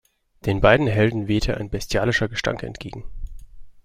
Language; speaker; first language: German; native; German